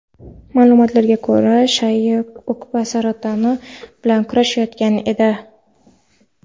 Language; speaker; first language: Uzbek; non-native, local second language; Kara-Kalpak